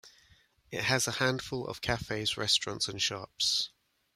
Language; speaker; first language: English; native; English